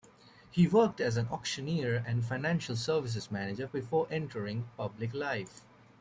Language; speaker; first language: English; native; English